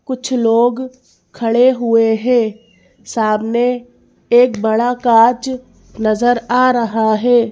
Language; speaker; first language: Hindi; native; Hindi